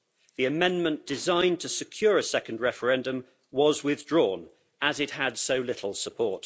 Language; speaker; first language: English; native; English